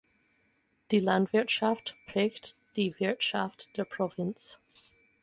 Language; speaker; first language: German; non-native, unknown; English